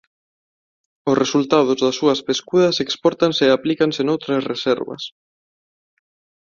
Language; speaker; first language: Galician; non-native, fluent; Spanish